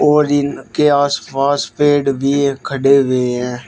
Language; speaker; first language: Hindi; native; Hindi